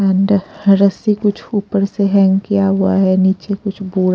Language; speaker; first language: Hindi; non-native, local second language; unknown